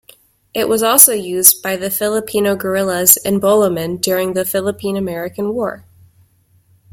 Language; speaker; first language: English; native; English